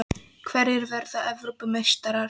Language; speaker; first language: Icelandic; non-native, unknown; Polish